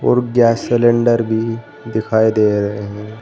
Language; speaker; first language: Hindi; native; Hindi